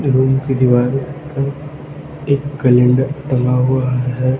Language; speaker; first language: Hindi; non-native, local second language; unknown